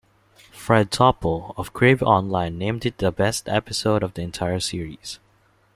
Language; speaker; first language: English; non-native, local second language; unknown